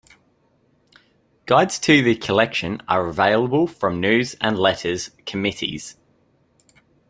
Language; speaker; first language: English; native; English